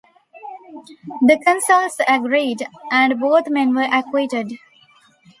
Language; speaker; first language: English; non-native, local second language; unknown